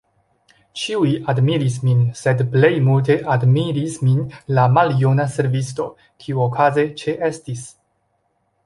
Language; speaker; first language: Esperanto; non-native, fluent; Chinese